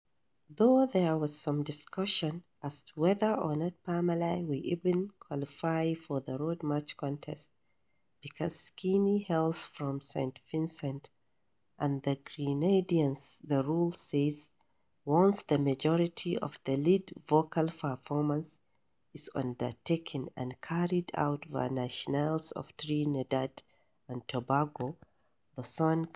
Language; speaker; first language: English; non-native, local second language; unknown